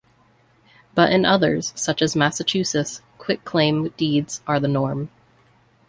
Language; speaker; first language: English; native; English